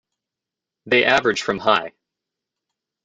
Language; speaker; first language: English; native; English